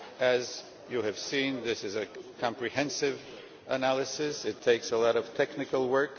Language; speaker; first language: English; non-native, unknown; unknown